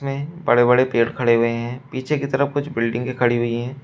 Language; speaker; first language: Hindi; native; Hindi